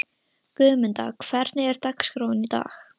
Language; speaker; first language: Icelandic; non-native, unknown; Russian